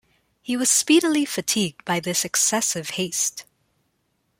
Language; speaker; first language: English; non-native, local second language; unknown